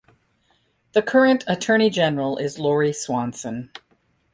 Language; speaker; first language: English; native; English